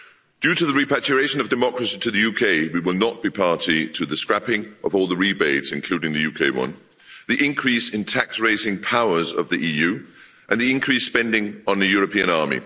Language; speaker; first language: English; non-native, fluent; Danish